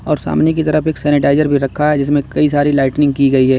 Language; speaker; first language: Hindi; native; Hindi